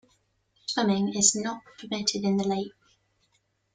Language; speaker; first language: English; non-native, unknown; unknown